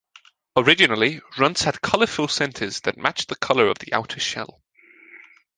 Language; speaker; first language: English; non-native, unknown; Estonian